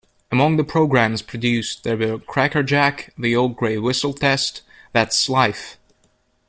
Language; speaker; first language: English; native; English